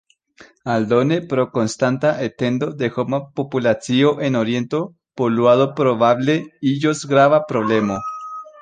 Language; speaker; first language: Esperanto; non-native, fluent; Spanish